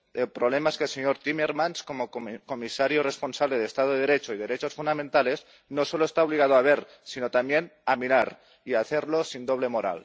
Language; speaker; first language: Spanish; non-native, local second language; Catalan